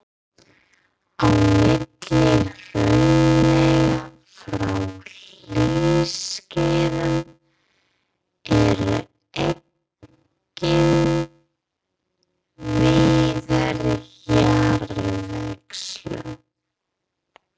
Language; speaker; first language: Icelandic; non-native, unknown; English